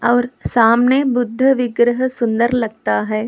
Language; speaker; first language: Hindi; non-native, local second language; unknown